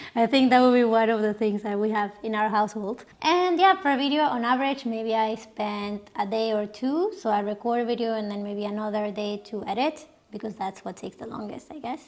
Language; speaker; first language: English; non-native, fluent; Spanish